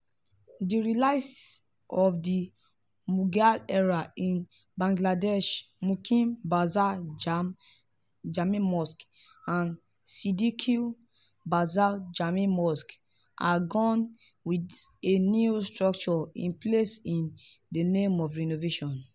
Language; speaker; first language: English; non-native, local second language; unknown